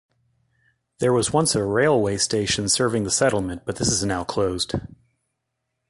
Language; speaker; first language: English; native; English